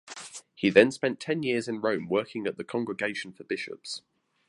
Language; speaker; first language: English; native; English